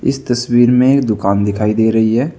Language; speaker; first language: Hindi; native; Hindi